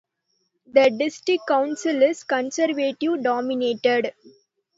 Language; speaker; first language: English; non-native, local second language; Tamil